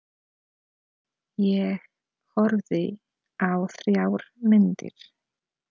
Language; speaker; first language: Icelandic; non-native, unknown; Polish